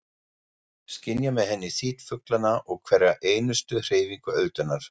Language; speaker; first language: Icelandic; non-native, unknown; German